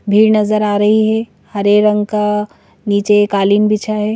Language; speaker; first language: Hindi; native; Hindi